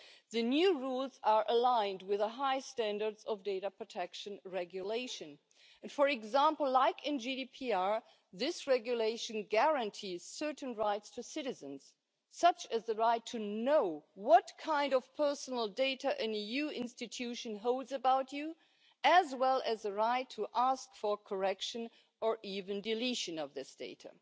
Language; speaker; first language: English; non-native, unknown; German